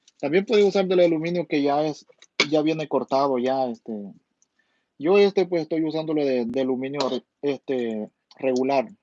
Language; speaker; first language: Spanish; native; Spanish